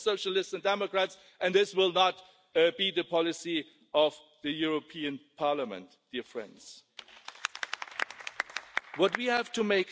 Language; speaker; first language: English; non-native, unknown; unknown